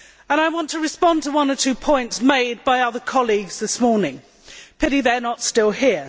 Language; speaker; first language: English; native; English